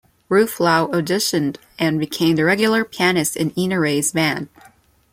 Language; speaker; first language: English; non-native, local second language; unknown